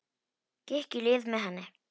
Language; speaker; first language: Icelandic; non-native, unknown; Polish